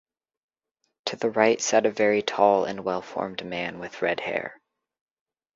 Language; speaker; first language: English; native; English